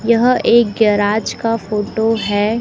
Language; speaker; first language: Hindi; native; Hindi